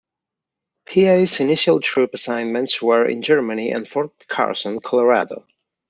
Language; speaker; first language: English; non-native, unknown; Spanish